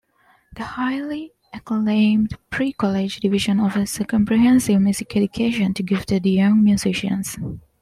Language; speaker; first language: English; non-native, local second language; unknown